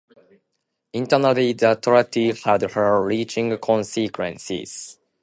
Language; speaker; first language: English; non-native, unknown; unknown